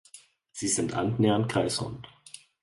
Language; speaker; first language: German; native; German